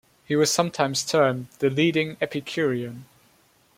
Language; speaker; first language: English; non-native, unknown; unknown